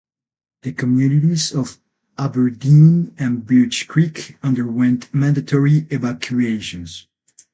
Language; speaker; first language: English; non-native, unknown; Spanish